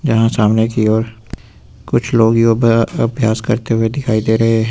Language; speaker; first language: Hindi; native; Hindi